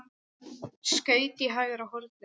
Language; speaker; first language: Icelandic; non-native, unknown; English